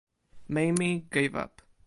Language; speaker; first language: English; non-native, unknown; Polish